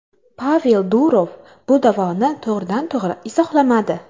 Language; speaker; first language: Uzbek; non-native, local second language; Kara-Kalpak